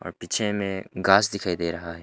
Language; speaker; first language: Hindi; non-native, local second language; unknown